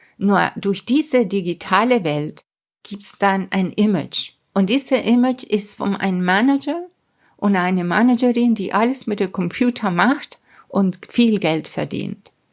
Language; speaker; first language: German; non-native, fluent; Spanish